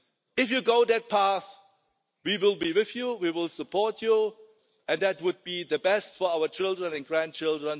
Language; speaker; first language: English; non-native, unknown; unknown